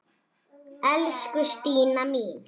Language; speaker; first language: Icelandic; native; Icelandic